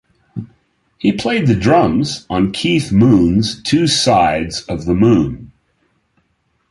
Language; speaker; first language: English; native; English